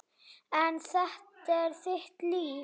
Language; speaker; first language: Icelandic; native; Icelandic